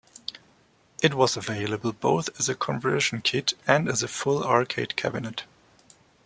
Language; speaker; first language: English; non-native, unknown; German